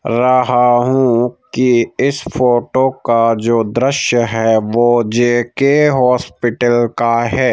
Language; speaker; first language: Hindi; native; Hindi